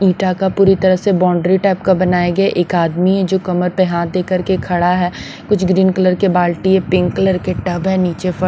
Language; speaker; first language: Hindi; non-native, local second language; Punjabi